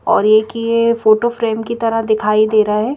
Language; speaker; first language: Hindi; native; Hindi